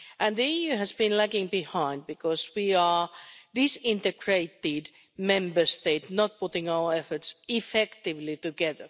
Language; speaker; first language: English; non-native, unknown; Finnish